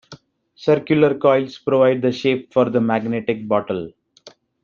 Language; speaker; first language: English; non-native, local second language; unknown